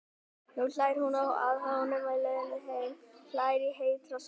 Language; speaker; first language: Icelandic; native; Icelandic